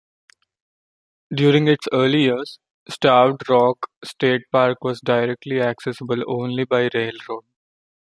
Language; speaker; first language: English; non-native, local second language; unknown